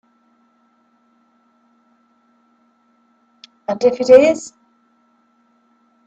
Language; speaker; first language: English; native; English